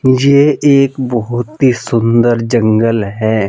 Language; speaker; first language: Hindi; native; Hindi